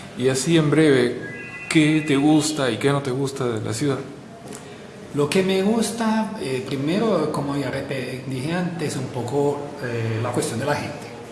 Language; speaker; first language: Spanish; non-native, fluent; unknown